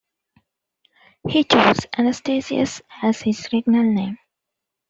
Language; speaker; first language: English; non-native, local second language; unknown